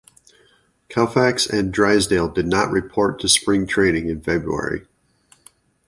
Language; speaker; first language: English; native; English